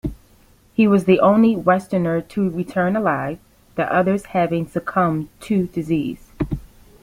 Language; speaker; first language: English; native; English